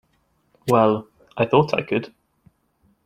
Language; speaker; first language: English; native; English